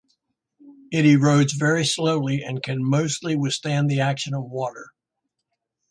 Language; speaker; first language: English; native; English